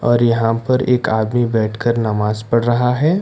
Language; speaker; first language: Hindi; non-native, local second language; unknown